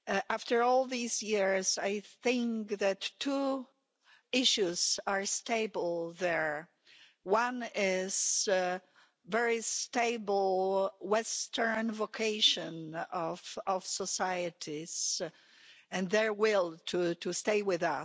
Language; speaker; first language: English; non-native, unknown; Polish